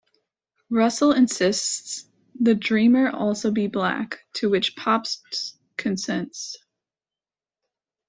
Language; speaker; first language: English; native; English